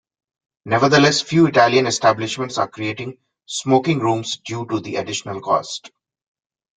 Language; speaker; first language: English; non-native, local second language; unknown